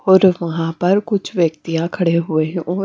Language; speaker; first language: Hindi; non-native, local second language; Punjabi